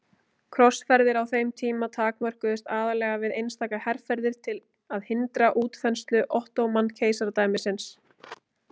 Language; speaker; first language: Icelandic; native; Icelandic